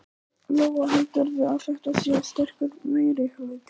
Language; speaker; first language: Icelandic; non-native, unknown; Polish